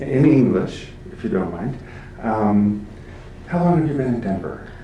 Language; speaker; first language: English; native; English